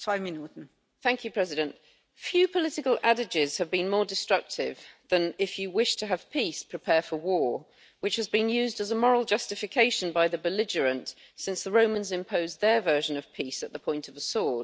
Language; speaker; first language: English; native; English